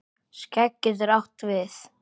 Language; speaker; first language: Icelandic; native; Icelandic